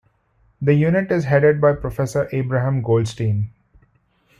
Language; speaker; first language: English; non-native, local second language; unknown